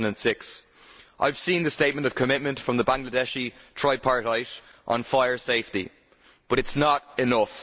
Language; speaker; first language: English; native; English